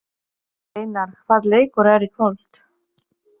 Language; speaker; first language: Icelandic; non-native, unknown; Polish